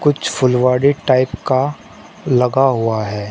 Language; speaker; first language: Hindi; native; Hindi